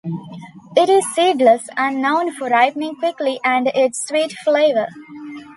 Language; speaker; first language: English; non-native, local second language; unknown